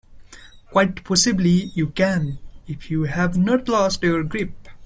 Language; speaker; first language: English; non-native, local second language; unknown